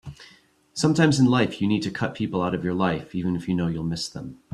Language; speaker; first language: English; native; English